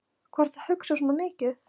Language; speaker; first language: Icelandic; non-native, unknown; Polish